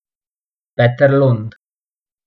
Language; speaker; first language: Slovenian; non-native, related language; Bosnian